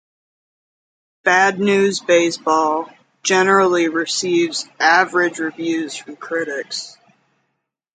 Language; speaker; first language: English; native; English